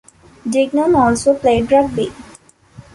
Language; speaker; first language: English; non-native, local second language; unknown